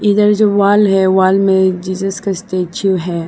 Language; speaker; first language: Hindi; early bilingual, other home language; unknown